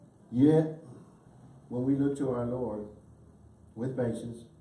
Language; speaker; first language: English; early bilingual, other home language; Spanish